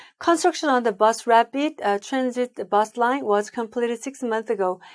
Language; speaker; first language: English; non-native, fluent; Korean